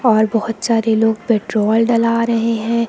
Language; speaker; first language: Hindi; native; Hindi